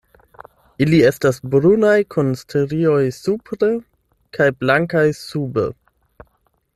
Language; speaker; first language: Esperanto; non-native, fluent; German